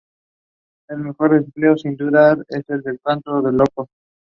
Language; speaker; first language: English; non-native, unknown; Spanish